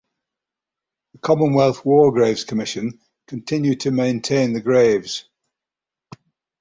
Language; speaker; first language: English; native; English